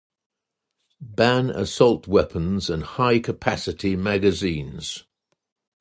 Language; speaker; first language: English; native; English